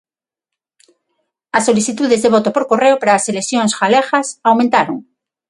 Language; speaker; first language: Galician; non-native, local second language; Spanish